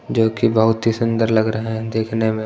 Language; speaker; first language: Hindi; non-native, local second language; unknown